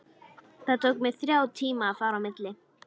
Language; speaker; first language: Icelandic; native; Icelandic